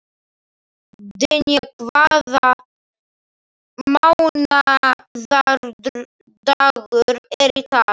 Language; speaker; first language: Icelandic; non-native, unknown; Slovak